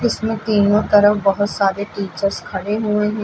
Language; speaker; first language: Hindi; native; Hindi